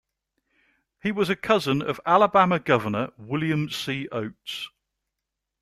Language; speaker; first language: English; native; English